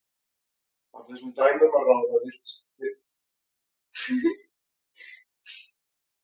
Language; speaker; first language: Icelandic; native; Icelandic